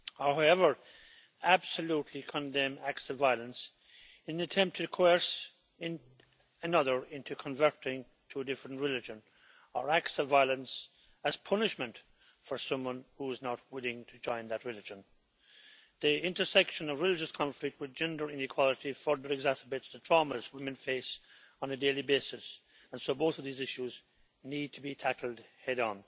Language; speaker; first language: English; native; English